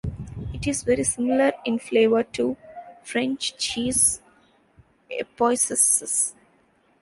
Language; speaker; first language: English; non-native, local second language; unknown